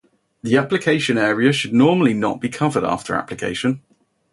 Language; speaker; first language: English; native; English